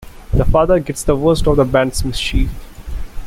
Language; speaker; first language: English; non-native, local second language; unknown